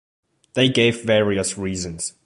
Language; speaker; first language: English; non-native, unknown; German